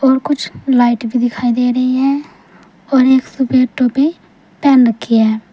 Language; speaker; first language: Hindi; native; Hindi